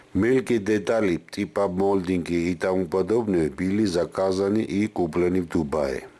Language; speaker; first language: Russian; non-native, local second language; Georgian